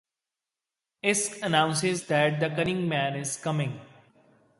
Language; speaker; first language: English; non-native, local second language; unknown